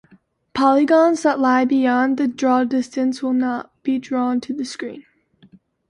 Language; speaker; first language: English; native; English